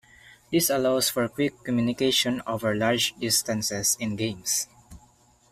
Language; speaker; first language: English; non-native, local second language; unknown